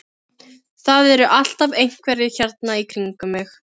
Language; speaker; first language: Icelandic; non-native, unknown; Filipino